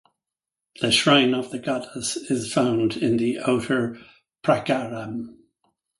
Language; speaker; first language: English; native; English